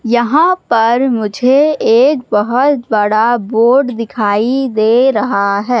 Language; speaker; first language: Hindi; native; Hindi